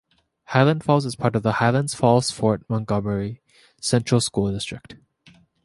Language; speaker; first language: English; native; English